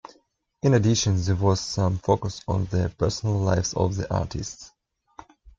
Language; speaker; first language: English; non-native, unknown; Russian